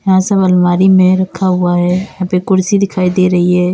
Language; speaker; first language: Hindi; native; Hindi